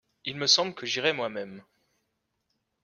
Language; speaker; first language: French; native; French